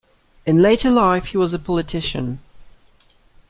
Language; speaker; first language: English; native; English